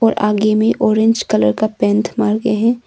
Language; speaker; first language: Hindi; non-native, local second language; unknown